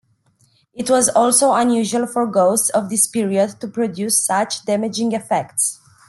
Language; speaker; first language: English; non-native, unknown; Romanian